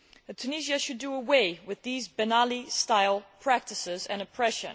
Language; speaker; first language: English; non-native, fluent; Dutch